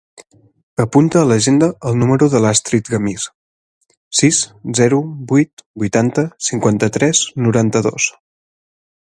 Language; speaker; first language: Catalan; native; Catalan